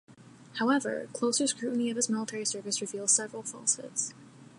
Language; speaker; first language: English; native; English